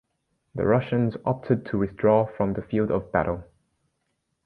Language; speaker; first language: English; native; English